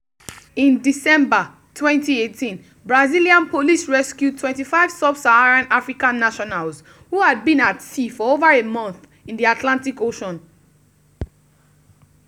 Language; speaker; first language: English; non-native, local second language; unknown